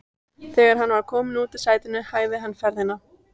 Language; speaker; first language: Icelandic; native; Icelandic